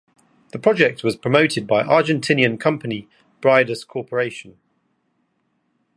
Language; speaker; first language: English; native; English